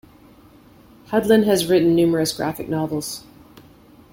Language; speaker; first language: English; native; English